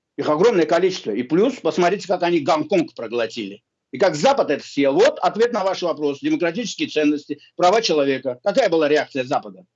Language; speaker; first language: Russian; non-native, local second language; Azerbaijani